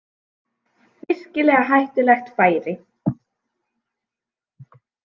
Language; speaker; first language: Icelandic; native; Icelandic